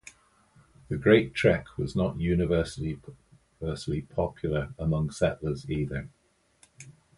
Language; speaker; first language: English; native; English